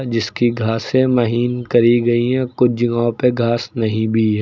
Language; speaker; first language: Hindi; native; Hindi